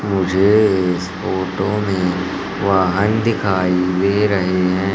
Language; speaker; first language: Hindi; native; Hindi